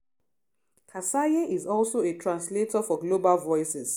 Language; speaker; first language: English; non-native, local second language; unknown